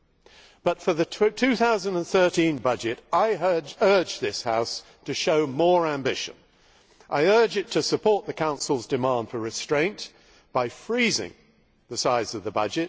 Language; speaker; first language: English; native; English